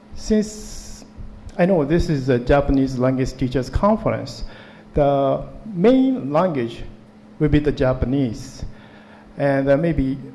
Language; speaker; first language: English; non-native, fluent; Japanese